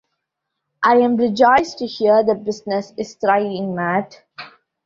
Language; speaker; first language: English; non-native, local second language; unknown